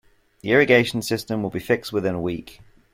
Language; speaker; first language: English; native; English